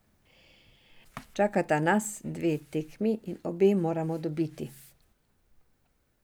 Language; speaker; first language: Slovenian; non-native, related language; Serbian